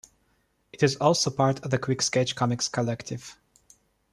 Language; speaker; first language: English; non-native, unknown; Russian